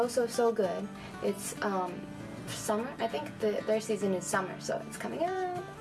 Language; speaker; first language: English; non-native, fluent; Japanese